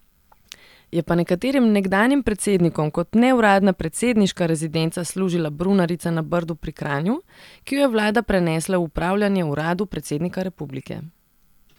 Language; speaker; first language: Slovenian; non-native, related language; Serbian